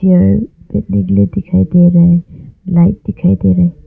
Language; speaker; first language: Hindi; non-native, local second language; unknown